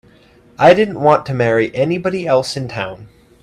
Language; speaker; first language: English; native; English